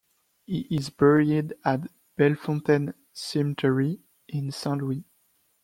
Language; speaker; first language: English; non-native, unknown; French